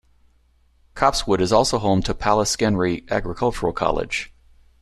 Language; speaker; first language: English; native; English